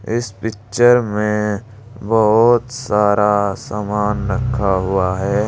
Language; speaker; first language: Hindi; native; Hindi